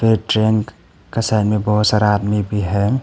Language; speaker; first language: Hindi; non-native, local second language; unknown